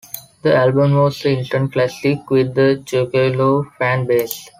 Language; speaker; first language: English; non-native, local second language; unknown